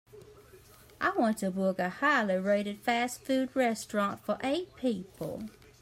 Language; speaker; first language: English; native; English